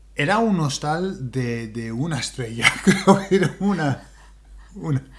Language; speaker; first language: Spanish; non-native, fluent; English